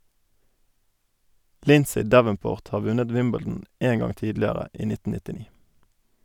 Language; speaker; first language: Norwegian; native; Norwegian